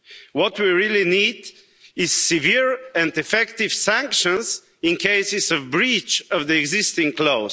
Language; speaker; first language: English; non-native, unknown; Bulgarian